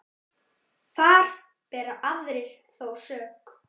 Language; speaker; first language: Icelandic; native; Icelandic